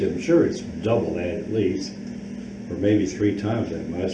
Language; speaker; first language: English; native; English